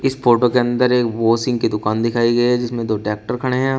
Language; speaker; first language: Hindi; native; Hindi